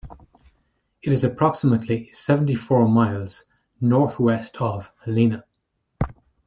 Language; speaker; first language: English; native; English